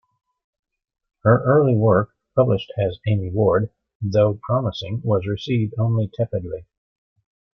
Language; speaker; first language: English; native; English